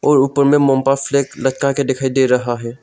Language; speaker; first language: Hindi; non-native, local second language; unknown